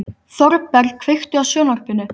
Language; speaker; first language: Icelandic; native; Icelandic